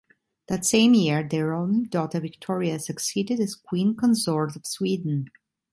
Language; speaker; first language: English; non-native, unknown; Italian